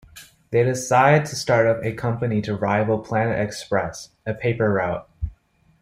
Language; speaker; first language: English; native; English